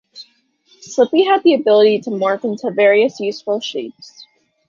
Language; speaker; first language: English; native; English